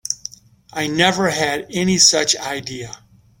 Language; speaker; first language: English; native; English